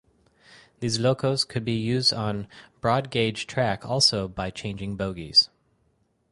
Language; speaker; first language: English; native; English